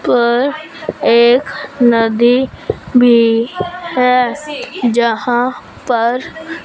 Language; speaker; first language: Hindi; non-native, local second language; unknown